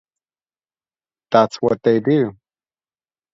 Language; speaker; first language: English; native; English